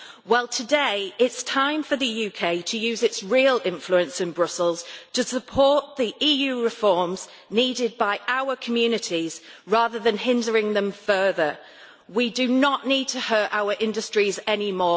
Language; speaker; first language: English; native; English